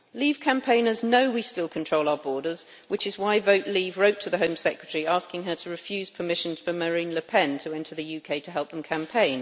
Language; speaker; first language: English; native; English